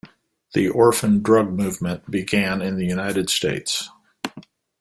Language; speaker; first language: English; native; English